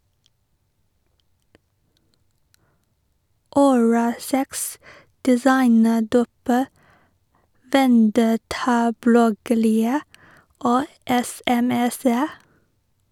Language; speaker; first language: Norwegian; non-native, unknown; Chinese